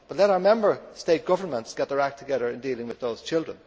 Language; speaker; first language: English; native; English